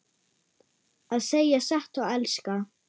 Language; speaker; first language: Icelandic; non-native, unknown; German